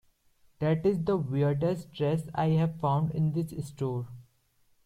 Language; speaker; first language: English; non-native, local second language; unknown